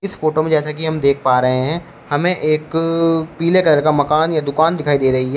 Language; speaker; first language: Hindi; native; Hindi